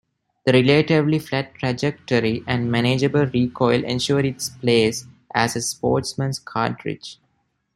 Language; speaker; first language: English; non-native, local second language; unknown